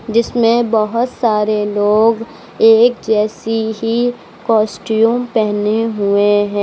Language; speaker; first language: Hindi; native; Hindi